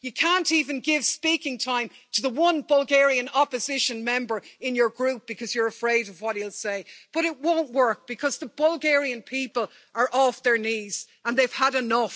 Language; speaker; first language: English; native; English